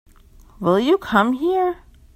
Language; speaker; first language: English; native; English